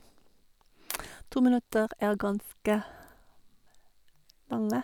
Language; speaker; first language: Norwegian; non-native, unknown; German